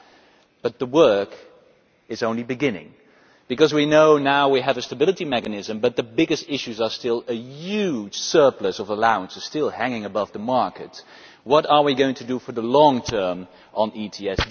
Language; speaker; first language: English; non-native, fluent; Dutch